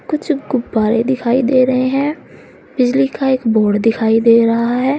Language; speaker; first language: Hindi; native; Hindi